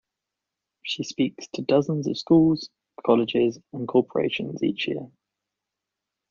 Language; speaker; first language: English; native; English